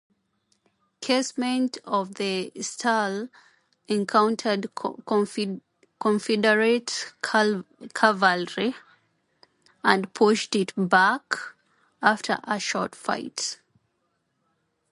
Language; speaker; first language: English; non-native, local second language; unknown